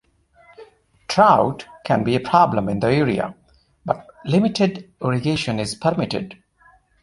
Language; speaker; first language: English; non-native, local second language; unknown